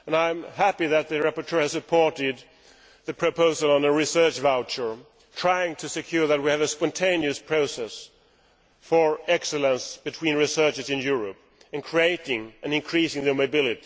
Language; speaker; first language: English; non-native, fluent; Swedish